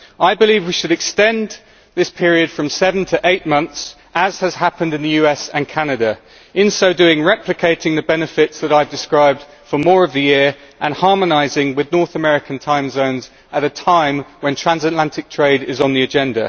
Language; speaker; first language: English; native; English